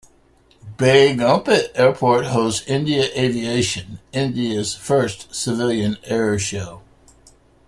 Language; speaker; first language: English; native; English